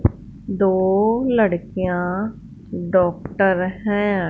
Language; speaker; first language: Hindi; non-native, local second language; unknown